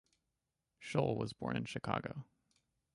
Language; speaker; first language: English; native; English